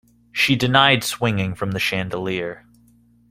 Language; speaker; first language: English; native; English